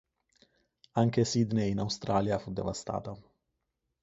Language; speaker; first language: Italian; native; Italian